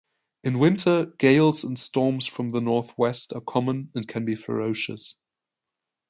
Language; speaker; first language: English; non-native, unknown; German